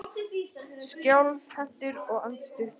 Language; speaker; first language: Icelandic; native; Icelandic